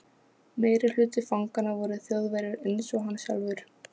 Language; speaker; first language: Icelandic; non-native, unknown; Polish